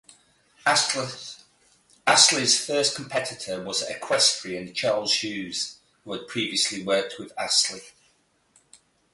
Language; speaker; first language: English; native; English